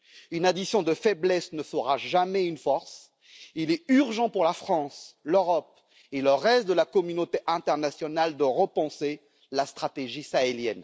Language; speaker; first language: French; native; French